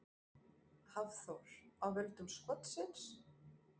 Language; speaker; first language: Icelandic; non-native, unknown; French